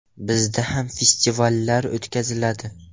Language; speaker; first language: Uzbek; non-native, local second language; Russian